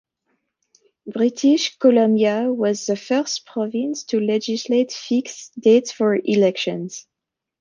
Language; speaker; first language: English; native; English